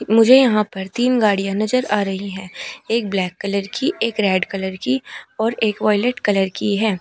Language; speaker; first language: Hindi; native; Hindi